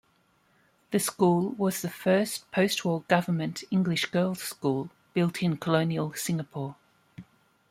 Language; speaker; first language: English; native; English